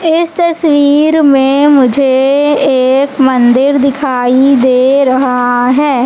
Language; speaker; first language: Hindi; native; Hindi